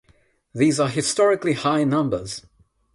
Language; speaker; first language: English; non-native, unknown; Nepali